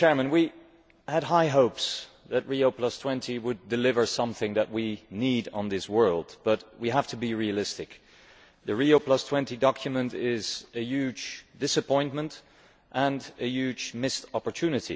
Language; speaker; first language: English; non-native, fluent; Dutch